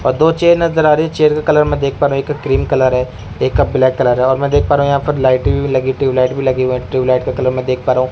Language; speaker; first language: Hindi; native; Hindi